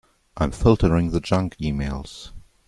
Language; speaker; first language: English; non-native, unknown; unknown